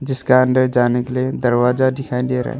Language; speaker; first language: Hindi; non-native, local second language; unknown